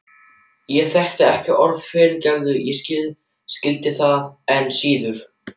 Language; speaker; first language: Icelandic; non-native, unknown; German